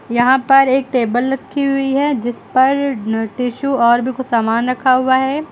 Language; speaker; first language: Hindi; native; Hindi